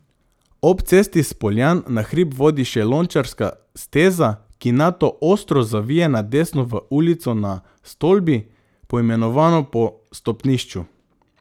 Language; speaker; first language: Slovenian; non-native, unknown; Macedonian